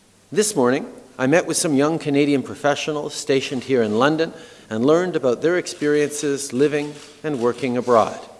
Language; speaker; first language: English; early bilingual, other home language; French